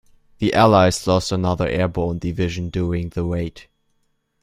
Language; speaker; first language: English; non-native, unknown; German